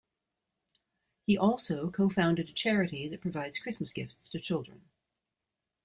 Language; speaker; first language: English; native; English